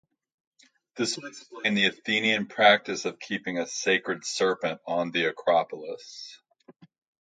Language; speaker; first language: English; native; English